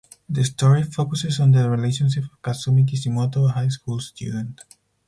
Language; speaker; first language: English; non-native, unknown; Spanish